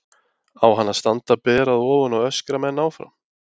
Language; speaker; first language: Icelandic; native; Icelandic